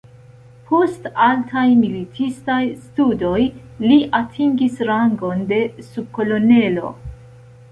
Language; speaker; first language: Esperanto; non-native, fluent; Central Kurdish